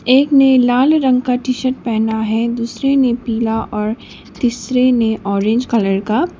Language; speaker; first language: Hindi; non-native, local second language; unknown